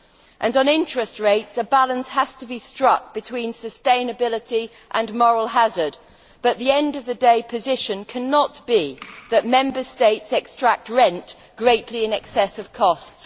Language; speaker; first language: English; native; English